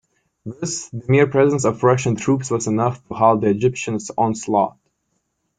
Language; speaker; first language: English; native; English